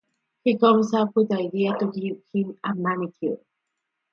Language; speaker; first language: English; non-native, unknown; Spanish